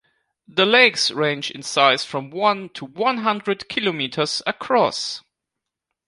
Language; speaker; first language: English; non-native, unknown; German